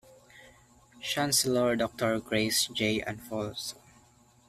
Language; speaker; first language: English; non-native, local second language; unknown